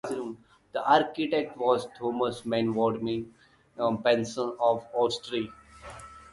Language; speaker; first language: English; native; English